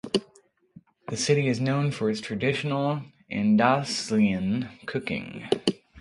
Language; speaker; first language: English; native; English